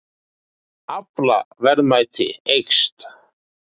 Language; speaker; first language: Icelandic; native; Icelandic